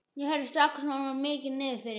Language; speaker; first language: Icelandic; native; Icelandic